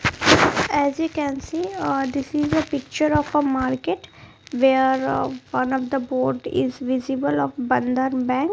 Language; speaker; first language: English; non-native, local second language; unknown